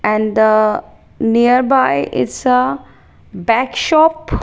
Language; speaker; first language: English; non-native, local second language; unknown